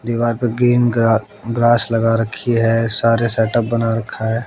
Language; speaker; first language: Hindi; native; Hindi